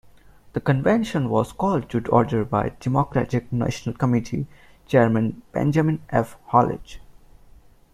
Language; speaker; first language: English; non-native, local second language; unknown